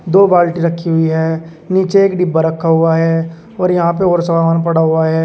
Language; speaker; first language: Hindi; native; Hindi